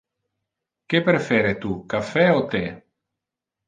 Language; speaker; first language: Interlingua; non-native, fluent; Italian